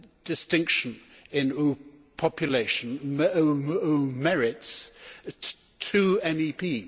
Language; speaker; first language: English; native; English